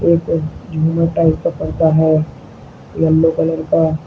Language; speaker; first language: Hindi; native; Hindi